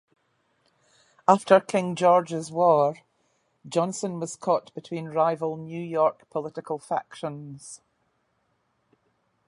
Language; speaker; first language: English; native; English